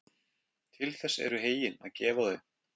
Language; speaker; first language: Icelandic; native; Icelandic